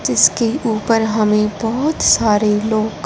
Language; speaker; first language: Hindi; non-native, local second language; Punjabi